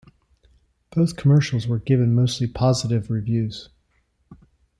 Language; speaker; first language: English; native; English